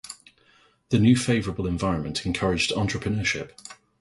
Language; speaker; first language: English; native; English